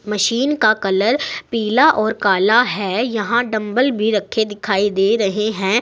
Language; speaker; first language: Hindi; native; Hindi